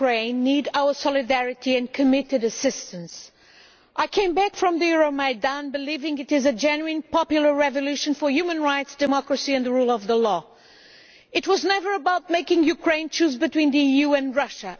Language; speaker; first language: English; non-native, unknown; Portuguese